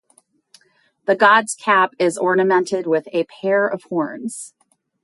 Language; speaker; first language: English; native; English